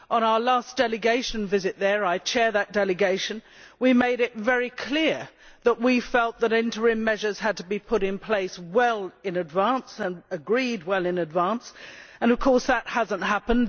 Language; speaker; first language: English; native; English